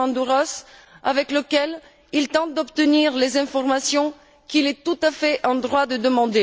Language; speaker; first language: French; non-native, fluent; Bulgarian